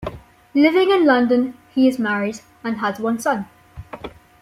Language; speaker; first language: English; native; English